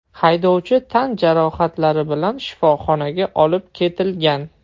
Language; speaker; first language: Uzbek; non-native, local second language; Russian